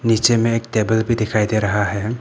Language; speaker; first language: Hindi; non-native, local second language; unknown